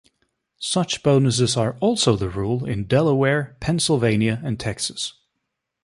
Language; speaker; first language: English; native; English